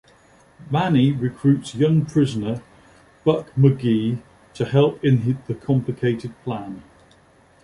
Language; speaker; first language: English; native; English